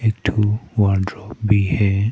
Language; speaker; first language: Hindi; non-native, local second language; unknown